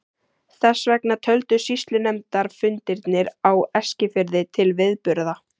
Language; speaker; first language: Icelandic; native; Icelandic